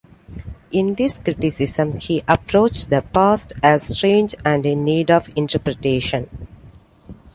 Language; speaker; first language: English; non-native, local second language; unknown